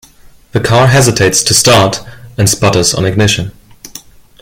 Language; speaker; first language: English; non-native, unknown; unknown